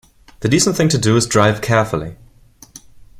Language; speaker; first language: English; non-native, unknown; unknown